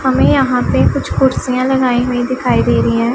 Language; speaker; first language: Hindi; non-native, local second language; Punjabi